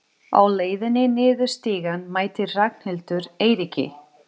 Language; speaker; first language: Icelandic; non-native, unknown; Portuguese